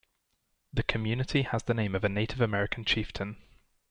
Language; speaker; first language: English; native; English